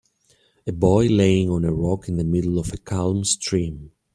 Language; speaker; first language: English; native; English